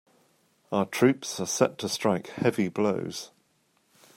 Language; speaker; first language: English; native; English